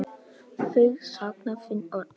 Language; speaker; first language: Icelandic; non-native, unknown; Polish